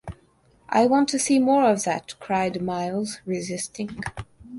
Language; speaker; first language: English; non-native, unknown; Russian